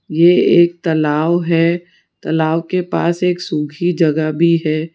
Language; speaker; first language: Hindi; non-native, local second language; Gujarati